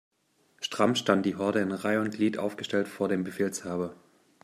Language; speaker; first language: German; native; German